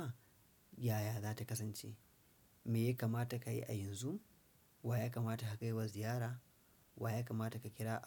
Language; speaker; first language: Hausa; non-native, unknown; Fula